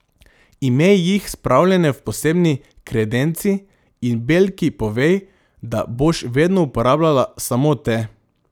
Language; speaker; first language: Slovenian; non-native, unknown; Macedonian